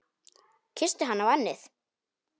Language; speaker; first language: Icelandic; non-native, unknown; Polish